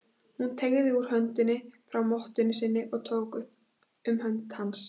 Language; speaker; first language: Icelandic; native; Icelandic